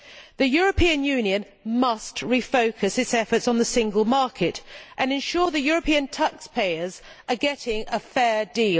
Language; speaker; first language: English; native; English